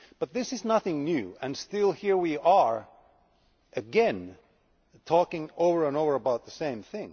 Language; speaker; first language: English; non-native, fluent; Finnish